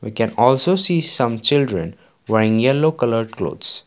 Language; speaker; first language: English; non-native, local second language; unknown